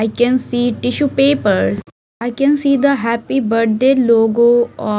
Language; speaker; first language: English; non-native, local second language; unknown